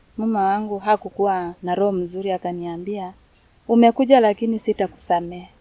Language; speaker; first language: Swahili; non-native, local second language; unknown